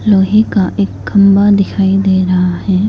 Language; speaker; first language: Hindi; non-native, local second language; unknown